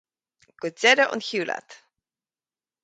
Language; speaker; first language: Irish; native; Irish